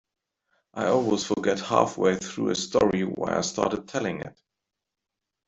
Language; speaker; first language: English; non-native, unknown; German